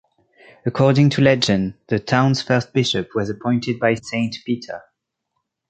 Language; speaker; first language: English; non-native, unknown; French